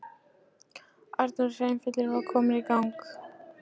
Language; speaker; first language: Icelandic; non-native, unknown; Polish